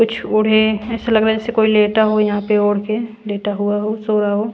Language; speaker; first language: Hindi; non-native, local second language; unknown